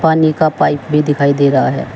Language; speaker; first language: Hindi; native; Hindi